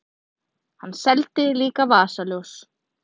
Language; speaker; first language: Icelandic; native; Icelandic